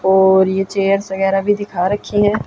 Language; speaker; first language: Hindi; native; Hindi